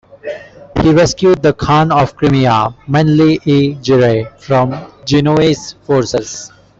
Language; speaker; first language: English; non-native, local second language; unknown